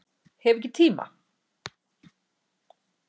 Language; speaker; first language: Icelandic; native; Icelandic